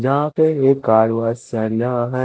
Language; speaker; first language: Hindi; non-native, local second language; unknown